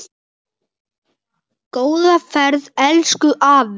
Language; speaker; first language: Icelandic; native; Icelandic